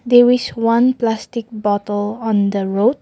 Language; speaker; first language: English; non-native, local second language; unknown